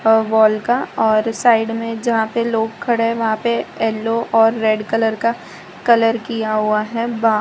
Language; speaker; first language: Hindi; non-native, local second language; Gujarati